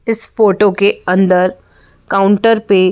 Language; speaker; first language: Hindi; native; Hindi